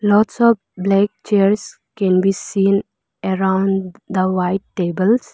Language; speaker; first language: English; non-native, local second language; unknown